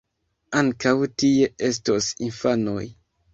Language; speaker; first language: Esperanto; non-native, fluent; Kinyarwanda